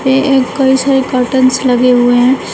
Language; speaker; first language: Hindi; native; Hindi